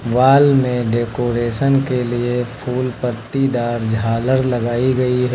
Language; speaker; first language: Hindi; native; Hindi